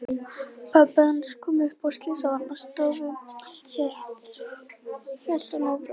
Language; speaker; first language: Icelandic; native; Icelandic